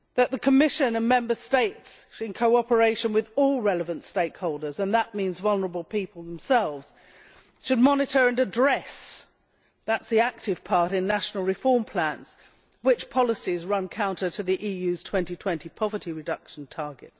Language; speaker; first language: English; native; English